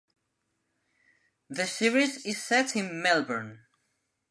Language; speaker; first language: English; non-native, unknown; Spanish